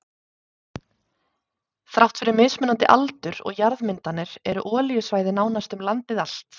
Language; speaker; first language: Icelandic; native; Icelandic